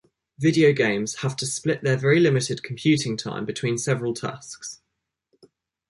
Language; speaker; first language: English; native; English